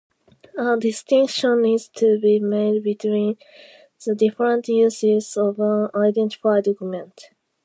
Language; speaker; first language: English; non-native, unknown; Japanese